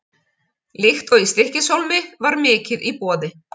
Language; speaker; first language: Icelandic; native; Icelandic